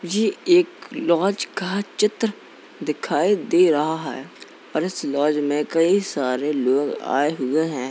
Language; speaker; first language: Hindi; native; Hindi